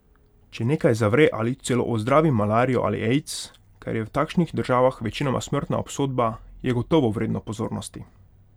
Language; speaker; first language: Slovenian; non-native, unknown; Hungarian